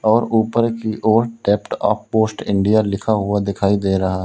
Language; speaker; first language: Hindi; native; Hindi